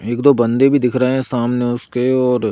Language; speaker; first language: Hindi; native; Hindi